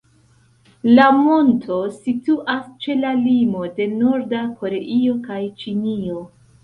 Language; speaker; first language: Esperanto; non-native, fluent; Central Kurdish